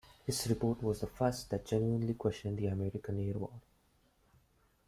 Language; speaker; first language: English; non-native, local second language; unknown